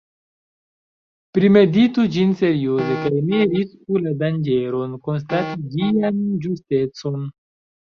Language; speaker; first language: Esperanto; non-native, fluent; Chinese